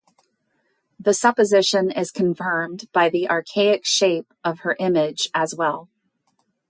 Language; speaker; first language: English; native; English